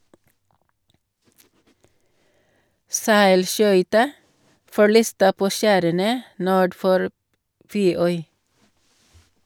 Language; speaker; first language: Norwegian; non-native, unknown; Cebuano